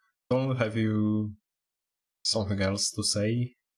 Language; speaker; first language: English; non-native, learner; Russian